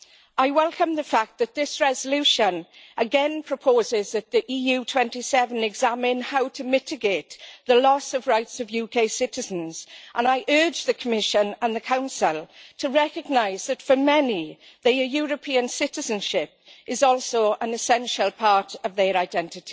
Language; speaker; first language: English; native; English